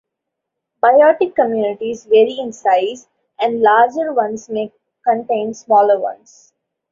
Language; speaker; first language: English; non-native, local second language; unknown